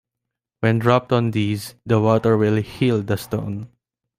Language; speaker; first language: English; non-native, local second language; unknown